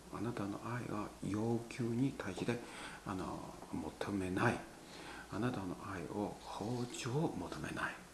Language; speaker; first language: Japanese; non-native, fluent; Chinese